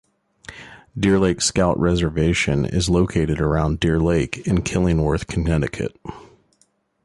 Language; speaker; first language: English; native; English